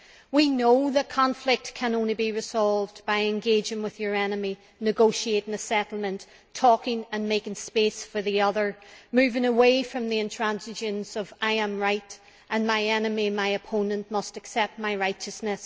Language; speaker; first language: English; native; English